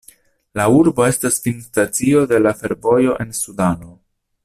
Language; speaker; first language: Esperanto; non-native, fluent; Italian